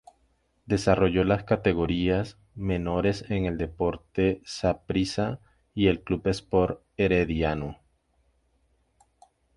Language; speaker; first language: Spanish; native; Spanish